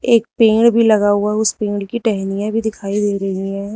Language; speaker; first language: Hindi; native; Hindi